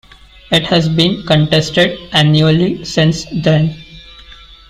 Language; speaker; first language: English; non-native, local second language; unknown